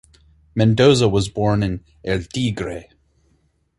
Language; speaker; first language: English; native; English